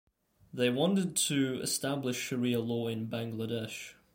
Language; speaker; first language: English; native; English